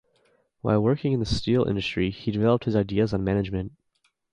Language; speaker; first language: English; native; English